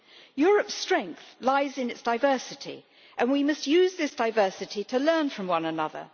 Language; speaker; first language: English; native; English